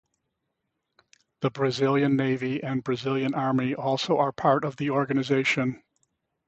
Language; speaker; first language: English; native; English